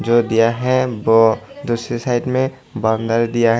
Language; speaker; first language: Hindi; non-native, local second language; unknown